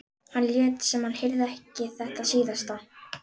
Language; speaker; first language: Icelandic; native; Icelandic